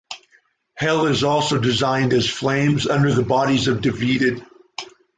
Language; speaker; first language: English; native; English